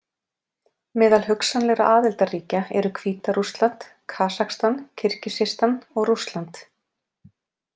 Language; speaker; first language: Icelandic; native; Icelandic